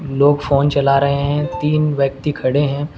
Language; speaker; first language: Hindi; native; Hindi